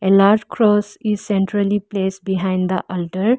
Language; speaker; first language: English; non-native, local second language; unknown